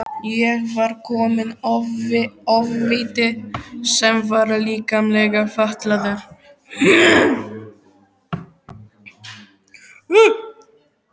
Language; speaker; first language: Icelandic; native; Icelandic